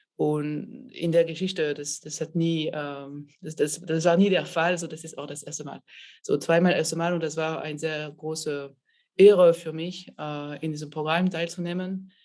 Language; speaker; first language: German; non-native, fluent; French